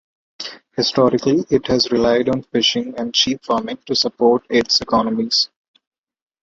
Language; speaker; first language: English; non-native, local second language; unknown